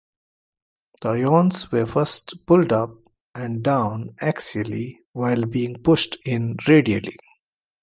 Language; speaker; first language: English; non-native, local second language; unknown